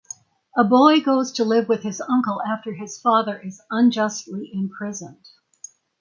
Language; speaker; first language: English; native; English